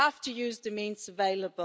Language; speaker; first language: English; non-native, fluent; German